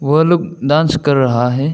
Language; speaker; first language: Hindi; non-native, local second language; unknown